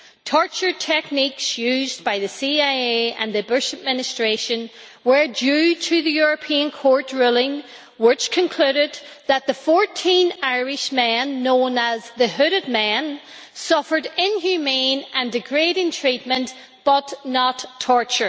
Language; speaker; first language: English; native; English